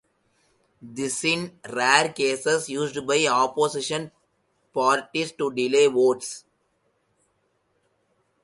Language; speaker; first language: English; non-native, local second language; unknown